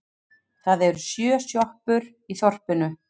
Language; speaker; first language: Icelandic; native; Icelandic